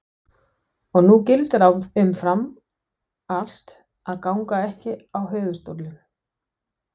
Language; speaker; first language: Icelandic; non-native, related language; Danish